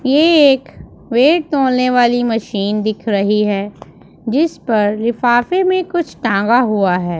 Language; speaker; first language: Hindi; non-native, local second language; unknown